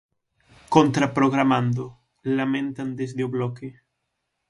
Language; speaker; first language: Galician; native; Galician